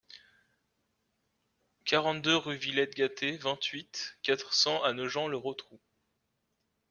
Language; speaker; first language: French; native; French